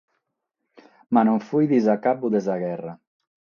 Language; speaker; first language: Sardinian; non-native, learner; Catalan